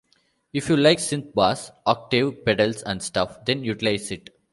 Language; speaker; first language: English; non-native, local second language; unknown